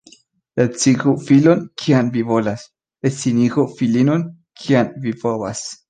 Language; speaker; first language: Esperanto; non-native, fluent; Spanish